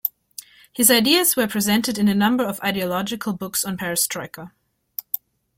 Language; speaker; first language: English; native; English